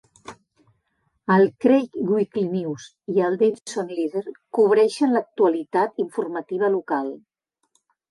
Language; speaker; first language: Catalan; native; Catalan